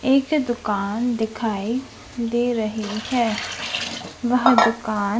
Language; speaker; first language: Hindi; native; Hindi